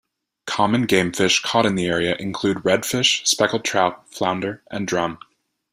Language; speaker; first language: English; native; English